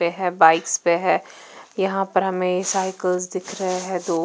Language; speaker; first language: Hindi; non-native, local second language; Punjabi